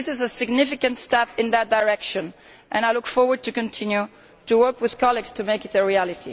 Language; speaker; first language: English; non-native, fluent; Italian